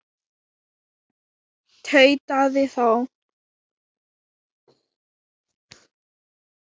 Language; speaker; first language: Icelandic; non-native, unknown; Thai